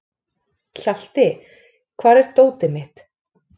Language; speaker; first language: Icelandic; native; Icelandic